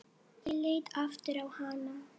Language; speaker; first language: Icelandic; non-native, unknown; Polish